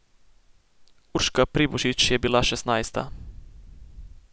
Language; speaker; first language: Slovenian; native; Slovenian